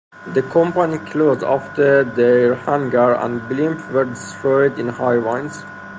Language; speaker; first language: English; non-native, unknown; Persian